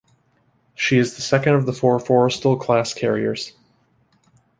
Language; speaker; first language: English; native; English